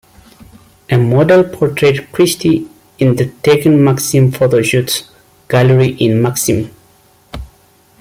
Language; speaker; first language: English; non-native, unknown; Amharic